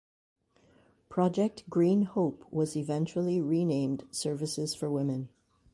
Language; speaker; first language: English; native; English